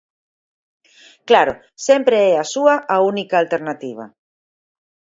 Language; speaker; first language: Galician; native; Galician